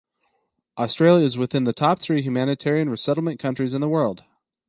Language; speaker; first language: English; native; English